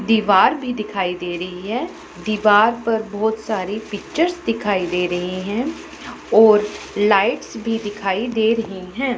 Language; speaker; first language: Hindi; non-native, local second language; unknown